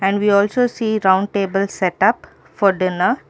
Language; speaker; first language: English; non-native, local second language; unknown